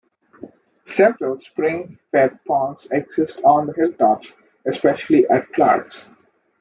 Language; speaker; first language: English; non-native, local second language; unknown